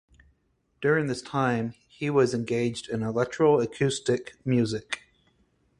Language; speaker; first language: English; native; English